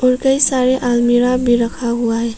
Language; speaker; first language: Hindi; non-native, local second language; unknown